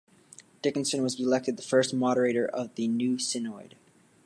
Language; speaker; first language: English; native; English